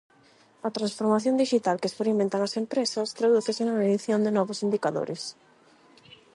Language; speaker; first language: Galician; non-native, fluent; Spanish